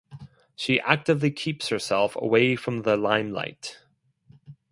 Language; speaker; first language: English; non-native, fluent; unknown